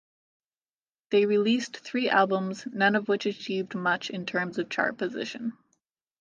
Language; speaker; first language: English; native; English